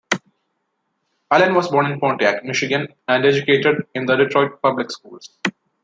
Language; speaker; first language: English; non-native, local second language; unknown